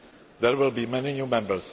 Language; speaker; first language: English; non-native, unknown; Czech